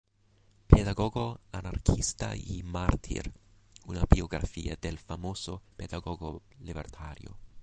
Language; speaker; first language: Spanish; non-native, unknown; English